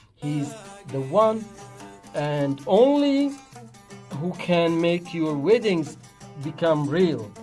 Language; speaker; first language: English; non-native, fluent; Arabic